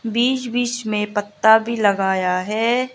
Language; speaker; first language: Hindi; non-native, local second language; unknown